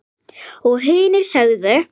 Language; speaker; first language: Icelandic; native; Icelandic